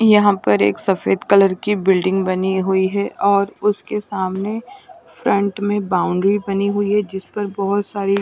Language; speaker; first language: Hindi; non-native, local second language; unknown